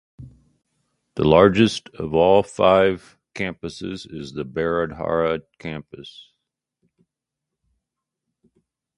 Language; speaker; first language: English; native; English